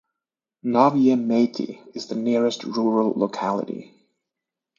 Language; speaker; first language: English; native; English